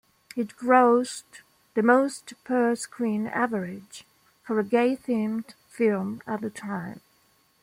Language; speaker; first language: English; non-native, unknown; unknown